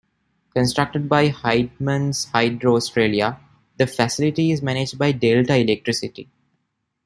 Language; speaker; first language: English; non-native, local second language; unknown